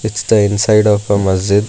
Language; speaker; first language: English; non-native, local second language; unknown